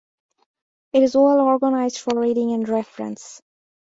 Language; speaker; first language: English; non-native, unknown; Bangla